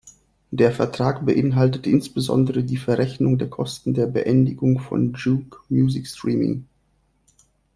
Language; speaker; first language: German; non-native, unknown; Russian